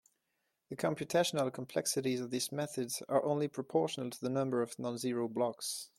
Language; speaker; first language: English; non-native, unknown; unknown